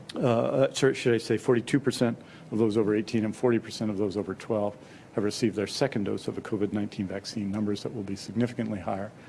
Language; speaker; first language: English; native; English